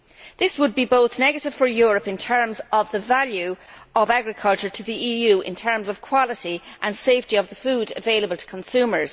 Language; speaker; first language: English; native; English